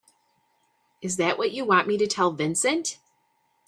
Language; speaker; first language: English; native; English